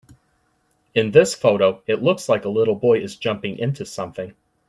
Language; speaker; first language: English; native; English